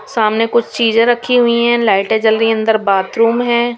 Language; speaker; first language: Hindi; non-native, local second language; Punjabi